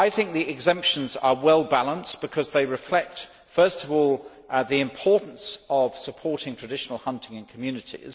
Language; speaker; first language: English; native; English